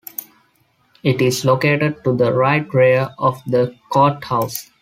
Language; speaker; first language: English; non-native, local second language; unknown